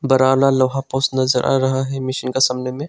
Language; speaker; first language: Hindi; non-native, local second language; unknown